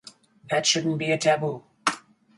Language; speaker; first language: English; native; English